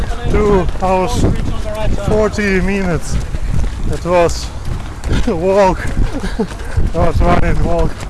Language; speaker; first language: English; non-native, learner; Russian